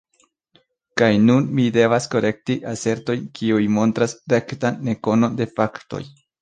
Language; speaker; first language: Esperanto; non-native, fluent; Spanish